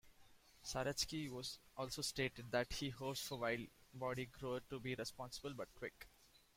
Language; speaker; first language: English; non-native, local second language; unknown